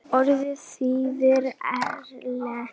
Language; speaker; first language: Icelandic; non-native, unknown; Polish